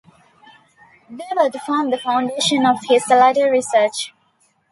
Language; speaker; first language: English; non-native, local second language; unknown